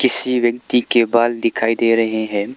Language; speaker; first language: Hindi; non-native, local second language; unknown